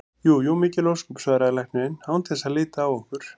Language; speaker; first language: Icelandic; native; Icelandic